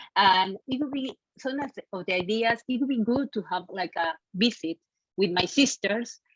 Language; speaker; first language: English; non-native, fluent; Spanish